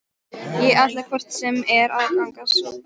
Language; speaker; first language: Icelandic; non-native, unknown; Polish